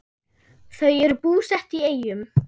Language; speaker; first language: Icelandic; non-native, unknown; German